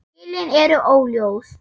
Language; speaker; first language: Icelandic; non-native, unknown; German